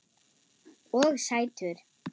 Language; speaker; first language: Icelandic; non-native, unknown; German